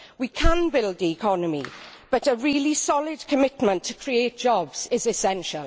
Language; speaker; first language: English; native; English